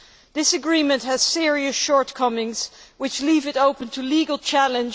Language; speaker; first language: English; non-native, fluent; Dutch